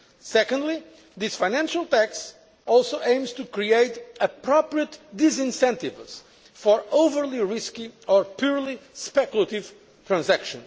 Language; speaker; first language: English; non-native, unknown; Portuguese